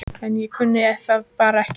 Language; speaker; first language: Icelandic; native; Icelandic